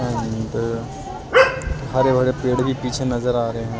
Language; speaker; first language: Hindi; native; Hindi